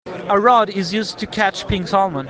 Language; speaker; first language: English; non-native, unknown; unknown